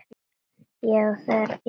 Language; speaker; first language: Icelandic; non-native, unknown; Latvian